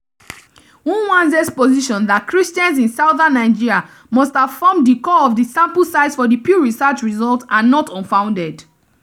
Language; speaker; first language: English; non-native, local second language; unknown